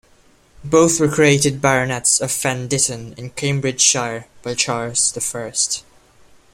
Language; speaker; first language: English; non-native, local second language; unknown